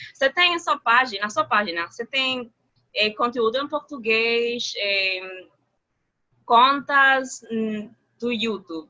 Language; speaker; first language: Portuguese; non-native, related language; Spanish